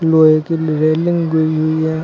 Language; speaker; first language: Hindi; native; Hindi